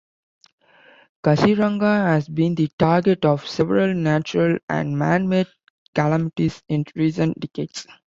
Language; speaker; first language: English; non-native, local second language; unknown